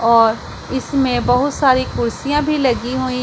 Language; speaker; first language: Hindi; non-native, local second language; Punjabi